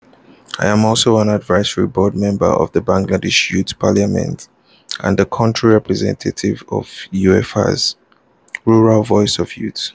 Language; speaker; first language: English; non-native, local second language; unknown